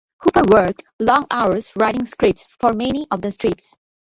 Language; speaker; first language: English; non-native, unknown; Bangla